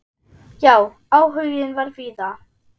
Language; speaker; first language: Icelandic; non-native, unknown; German